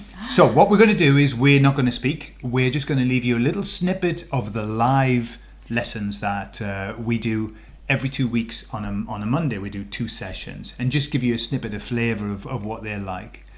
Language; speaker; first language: English; native; English